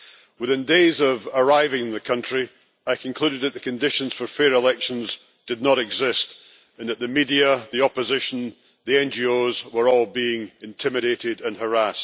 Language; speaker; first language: English; native; English